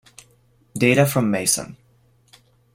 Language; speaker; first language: English; native; English